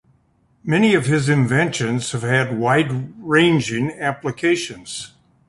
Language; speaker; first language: English; native; English